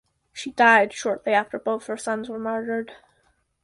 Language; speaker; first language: English; native; English